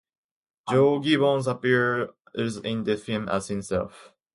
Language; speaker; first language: English; native; English